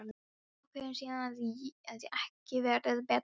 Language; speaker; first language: Icelandic; non-native, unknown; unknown